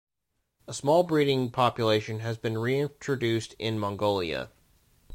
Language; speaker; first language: English; native; English